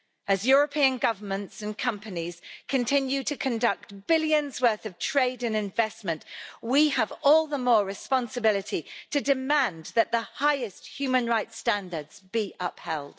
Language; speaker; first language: English; native; English